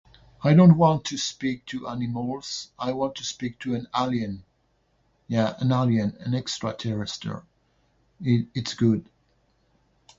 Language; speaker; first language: English; non-native, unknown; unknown